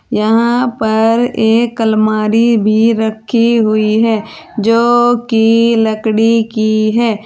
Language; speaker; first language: Hindi; native; Hindi